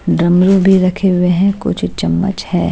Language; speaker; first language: Hindi; native; Hindi